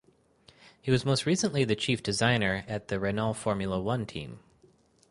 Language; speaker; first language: English; native; English